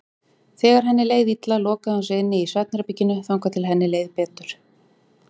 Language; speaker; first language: Icelandic; native; Icelandic